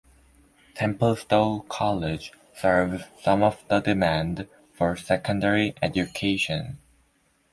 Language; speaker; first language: English; native; English